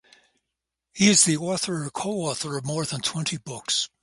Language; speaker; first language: English; native; English